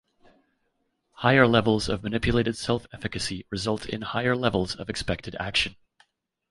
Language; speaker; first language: English; native; English